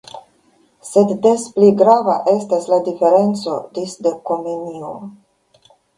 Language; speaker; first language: Esperanto; non-native, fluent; Russian